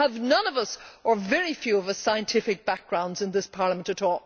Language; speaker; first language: English; native; English